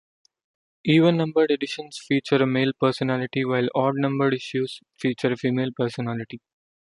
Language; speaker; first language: English; non-native, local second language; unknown